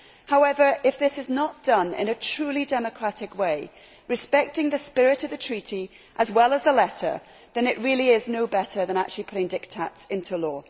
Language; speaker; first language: English; native; English